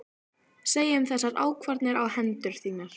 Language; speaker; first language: Icelandic; native; Icelandic